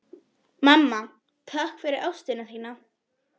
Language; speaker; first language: Icelandic; non-native, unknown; Polish